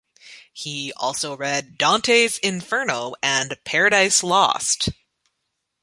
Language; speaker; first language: English; native; English